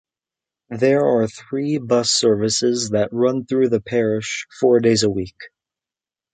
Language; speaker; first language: English; native; English